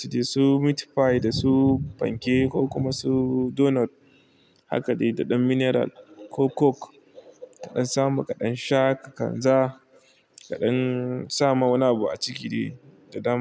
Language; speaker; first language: Hausa; non-native, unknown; Igbo